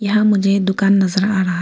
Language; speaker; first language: Hindi; early bilingual, other home language; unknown